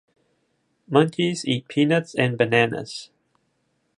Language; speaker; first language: English; non-native, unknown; Japanese